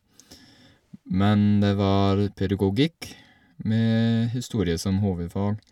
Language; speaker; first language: Norwegian; non-native, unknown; English